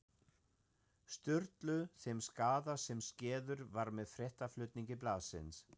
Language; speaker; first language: Icelandic; non-native, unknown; German